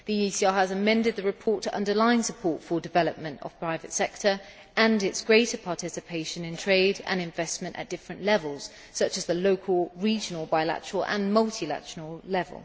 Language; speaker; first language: English; native; English